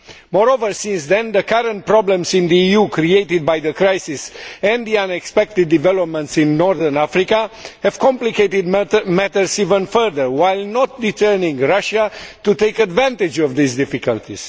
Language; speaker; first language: English; non-native, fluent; Romanian